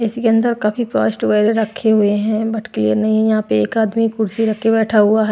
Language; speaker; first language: Hindi; non-native, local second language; Punjabi